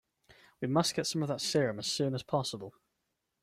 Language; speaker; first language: English; native; English